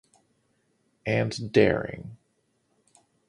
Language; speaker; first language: English; non-native, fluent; Dutch